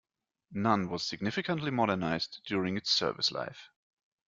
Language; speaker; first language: English; non-native, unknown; German